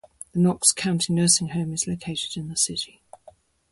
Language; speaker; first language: English; native; English